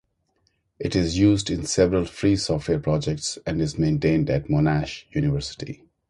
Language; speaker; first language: English; non-native, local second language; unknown